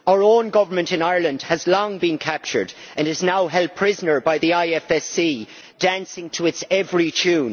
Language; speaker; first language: English; native; English